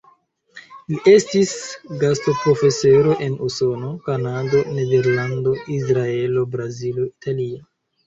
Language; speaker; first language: Esperanto; non-native, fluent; Chinese